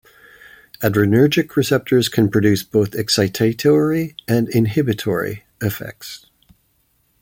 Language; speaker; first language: English; native; English